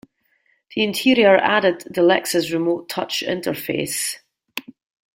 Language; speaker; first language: English; native; English